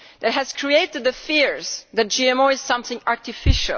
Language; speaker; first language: English; non-native, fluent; Italian